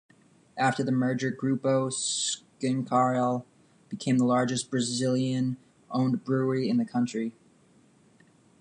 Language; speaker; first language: English; native; English